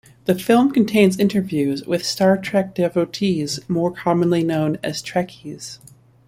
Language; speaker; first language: English; native; English